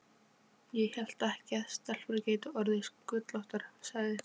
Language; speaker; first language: Icelandic; non-native, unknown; Polish